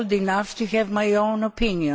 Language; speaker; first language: English; non-native, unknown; Greek